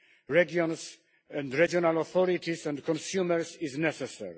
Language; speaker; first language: English; non-native, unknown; Polish